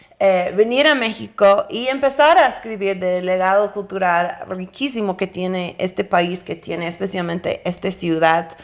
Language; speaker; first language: Spanish; non-native, fluent; English